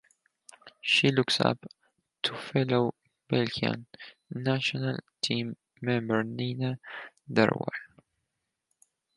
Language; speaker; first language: English; non-native, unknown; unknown